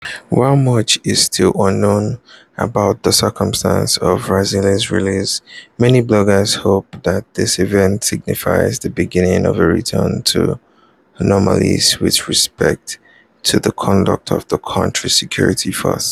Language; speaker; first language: English; non-native, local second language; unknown